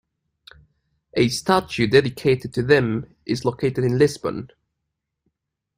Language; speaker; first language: English; non-native, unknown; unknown